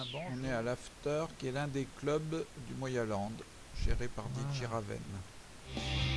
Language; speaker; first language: French; native; French